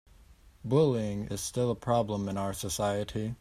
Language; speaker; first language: English; native; English